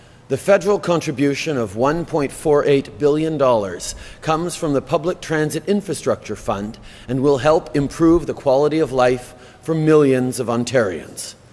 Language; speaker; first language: English; native; English